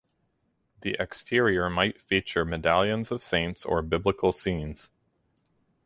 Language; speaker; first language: English; native; English